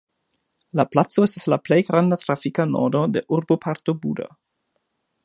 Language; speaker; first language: Esperanto; non-native, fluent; German